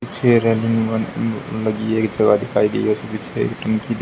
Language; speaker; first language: Hindi; native; Hindi